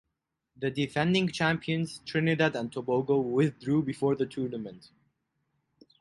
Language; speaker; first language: English; non-native, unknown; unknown